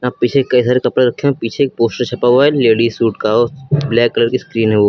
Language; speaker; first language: Hindi; native; Hindi